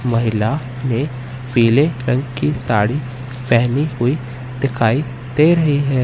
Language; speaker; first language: Hindi; native; Hindi